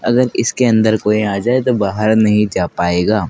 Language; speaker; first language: Hindi; native; Hindi